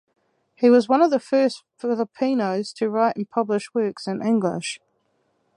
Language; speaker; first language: English; native; English